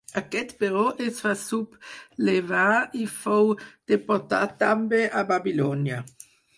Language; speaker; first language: Catalan; non-native, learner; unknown